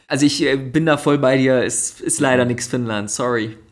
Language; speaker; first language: German; native; German